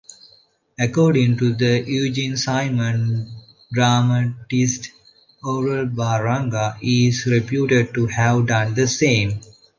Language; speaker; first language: English; non-native, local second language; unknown